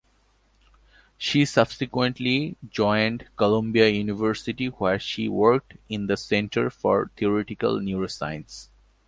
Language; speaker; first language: English; non-native, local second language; Bangla